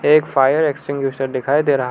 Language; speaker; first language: Hindi; non-native, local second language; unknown